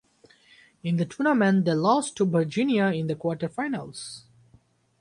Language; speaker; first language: English; non-native, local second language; Bangla